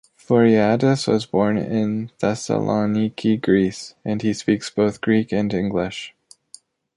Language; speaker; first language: English; native; English